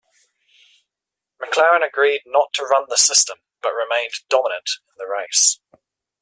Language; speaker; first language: English; native; English